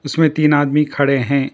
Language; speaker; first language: Hindi; non-native, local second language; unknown